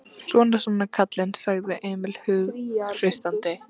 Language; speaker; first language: Icelandic; native; Icelandic